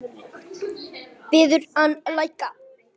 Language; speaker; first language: Icelandic; non-native, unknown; English